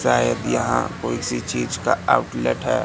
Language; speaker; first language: Hindi; native; Hindi